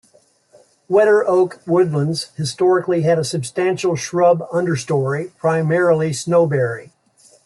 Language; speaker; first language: English; native; English